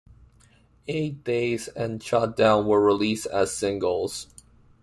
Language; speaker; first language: English; non-native, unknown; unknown